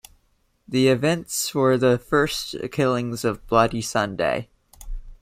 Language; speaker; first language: English; native; English